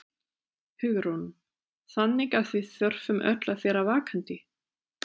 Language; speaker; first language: Icelandic; non-native, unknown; German